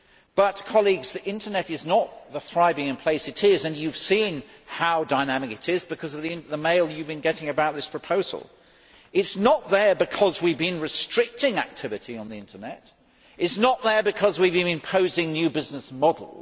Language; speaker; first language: English; native; English